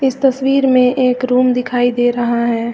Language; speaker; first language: Hindi; native; Hindi